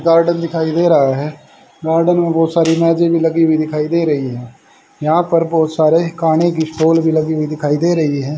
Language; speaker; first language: Hindi; native; Hindi